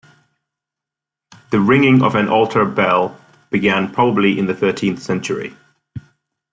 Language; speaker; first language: English; native; English